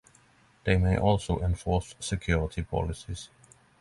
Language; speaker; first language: English; non-native, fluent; Norwegian